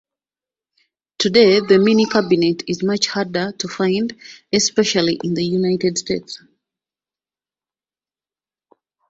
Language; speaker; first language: English; non-native, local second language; Ganda